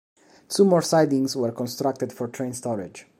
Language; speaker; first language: English; non-native, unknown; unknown